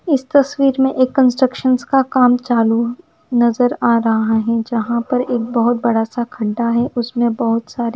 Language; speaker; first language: Hindi; non-native, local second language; Punjabi